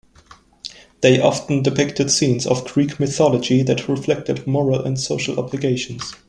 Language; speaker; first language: English; non-native, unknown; German